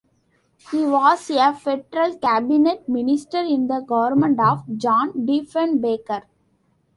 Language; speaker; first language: English; non-native, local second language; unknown